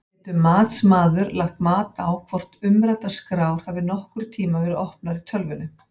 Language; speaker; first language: Icelandic; native; Icelandic